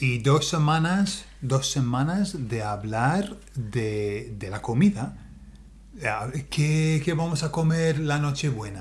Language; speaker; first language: Spanish; non-native, fluent; English